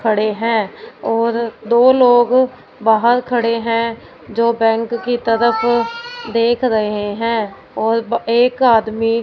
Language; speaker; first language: Hindi; non-native, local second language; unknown